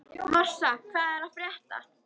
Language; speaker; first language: Icelandic; native; Icelandic